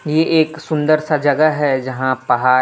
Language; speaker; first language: Hindi; non-native, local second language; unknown